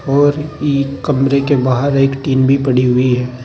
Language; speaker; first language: Hindi; native; Hindi